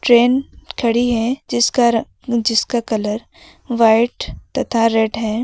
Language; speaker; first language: Hindi; native; Hindi